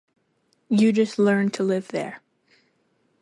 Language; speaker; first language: English; native; English